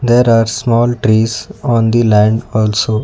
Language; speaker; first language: English; non-native, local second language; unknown